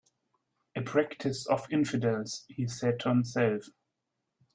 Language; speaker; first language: English; native; English